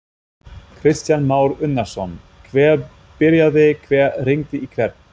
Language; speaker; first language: Icelandic; non-native, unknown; German